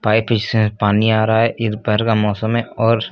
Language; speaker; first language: Hindi; native; Hindi